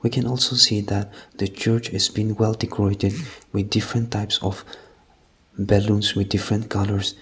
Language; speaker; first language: English; non-native, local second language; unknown